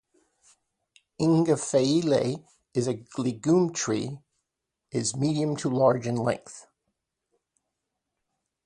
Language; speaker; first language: English; native; English